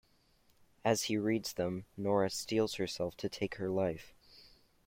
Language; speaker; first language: English; native; English